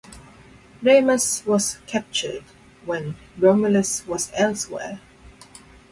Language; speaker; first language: English; non-native, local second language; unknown